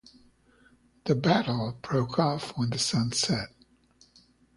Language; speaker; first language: English; native; English